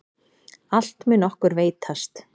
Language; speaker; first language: Icelandic; native; Icelandic